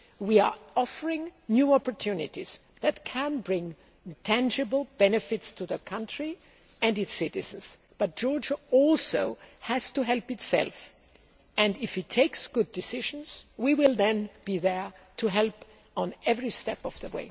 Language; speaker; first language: English; non-native, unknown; German